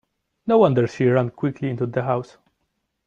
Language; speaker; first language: English; non-native, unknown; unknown